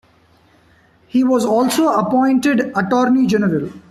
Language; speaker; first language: English; non-native, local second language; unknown